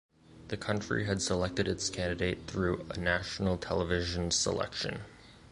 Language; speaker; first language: English; native; English